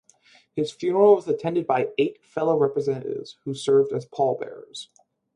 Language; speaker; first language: English; native; English